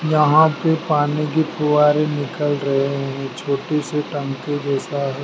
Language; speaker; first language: Hindi; native; Hindi